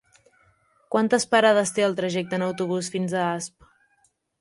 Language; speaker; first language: Catalan; native; Catalan